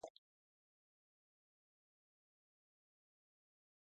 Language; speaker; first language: English; native; English